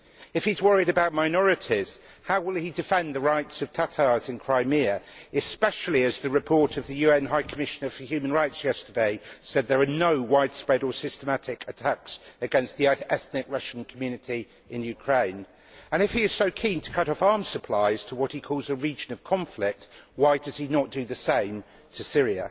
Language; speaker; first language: English; native; English